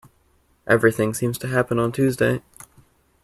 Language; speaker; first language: English; native; English